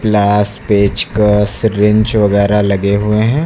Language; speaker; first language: Hindi; native; Hindi